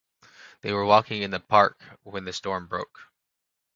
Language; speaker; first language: English; native; English